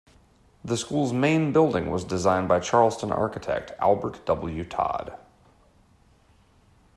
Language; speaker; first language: English; native; English